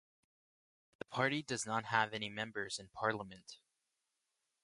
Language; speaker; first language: English; native; English